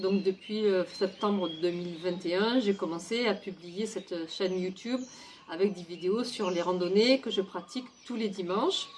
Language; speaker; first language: French; native; French